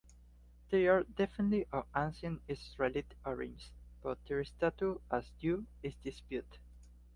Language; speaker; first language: English; non-native, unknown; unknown